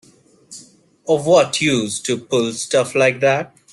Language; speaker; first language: English; non-native, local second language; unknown